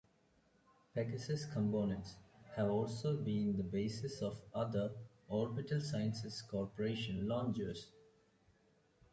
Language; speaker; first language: English; non-native, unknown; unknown